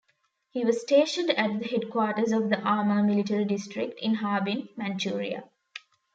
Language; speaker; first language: English; non-native, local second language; Tamil